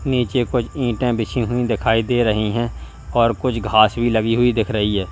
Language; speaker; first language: Hindi; native; Hindi